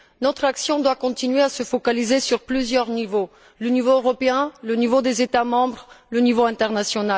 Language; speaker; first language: French; non-native, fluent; Bulgarian